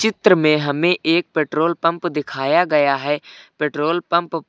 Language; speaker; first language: Hindi; native; Hindi